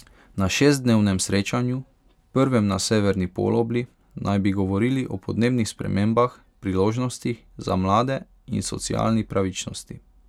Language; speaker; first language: Slovenian; non-native, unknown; Hungarian